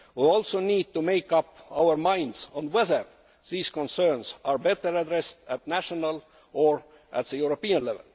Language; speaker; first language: English; non-native, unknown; Estonian